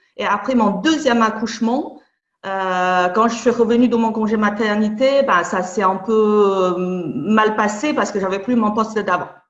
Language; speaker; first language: French; non-native, fluent; Chinese